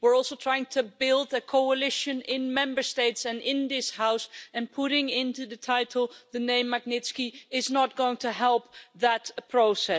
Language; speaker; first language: English; non-native, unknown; Dutch